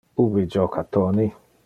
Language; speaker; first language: Interlingua; non-native, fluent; Dutch